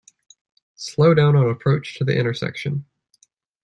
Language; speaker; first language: English; native; English